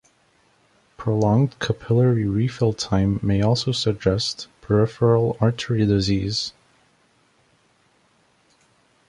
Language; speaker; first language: English; native; English